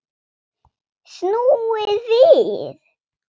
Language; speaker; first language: Icelandic; non-native, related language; Swedish